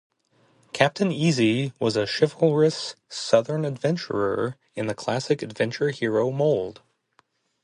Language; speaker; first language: English; native; English